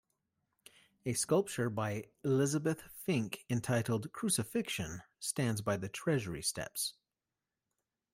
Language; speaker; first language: English; native; English